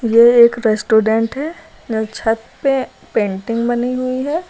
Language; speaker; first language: Hindi; native; Hindi